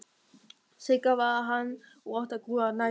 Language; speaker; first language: Icelandic; non-native, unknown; German